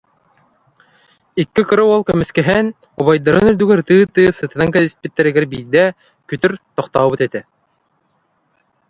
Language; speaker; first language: Yakut; native; Yakut